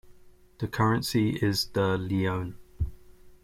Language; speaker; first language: English; native; English